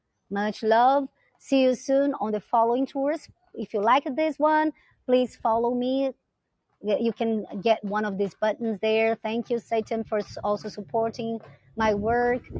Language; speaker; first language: English; non-native, fluent; Portuguese